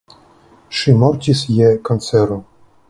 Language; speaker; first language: Esperanto; non-native, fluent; Russian